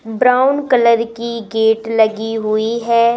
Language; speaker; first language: Hindi; native; Hindi